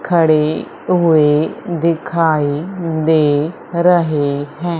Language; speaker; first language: Hindi; native; Hindi